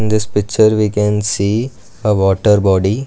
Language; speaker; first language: English; non-native, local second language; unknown